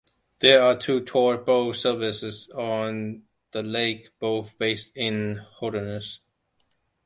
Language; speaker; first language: English; non-native, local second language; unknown